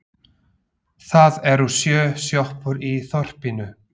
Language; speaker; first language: Icelandic; non-native, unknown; Slovak